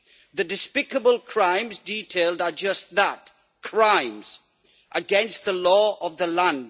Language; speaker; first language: English; native; English